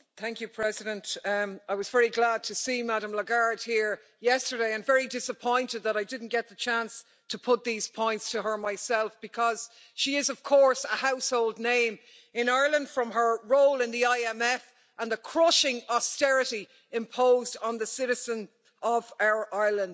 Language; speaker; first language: English; native; English